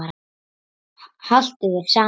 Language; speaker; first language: Icelandic; native; Icelandic